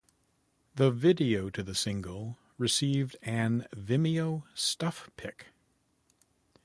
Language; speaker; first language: English; native; English